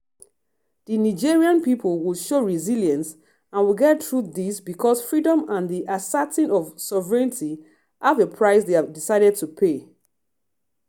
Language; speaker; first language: English; non-native, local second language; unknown